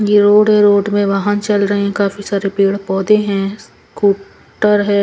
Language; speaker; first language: Hindi; non-native, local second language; Punjabi